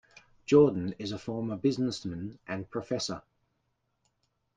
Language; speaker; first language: English; native; English